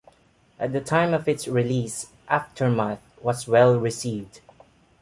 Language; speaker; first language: English; non-native, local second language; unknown